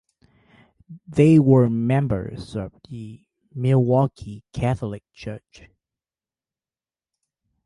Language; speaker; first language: English; native; English